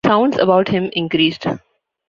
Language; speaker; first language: English; non-native, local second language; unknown